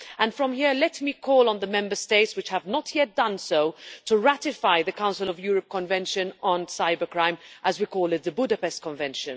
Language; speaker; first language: English; non-native, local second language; Maltese